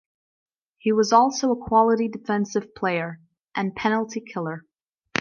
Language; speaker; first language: English; non-native, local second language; Maltese